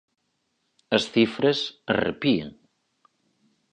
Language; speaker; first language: Galician; native; Galician